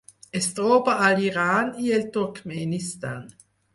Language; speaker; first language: Catalan; non-native, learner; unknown